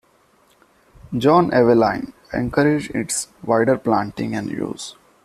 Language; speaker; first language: English; non-native, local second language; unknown